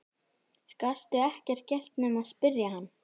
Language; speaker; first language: Icelandic; native; Icelandic